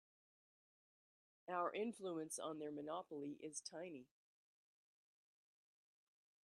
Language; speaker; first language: English; native; English